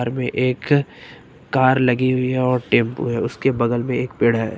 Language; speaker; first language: Hindi; native; Hindi